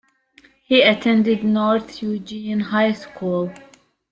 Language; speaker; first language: English; native; English